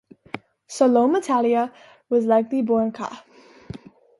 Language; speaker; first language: English; native; English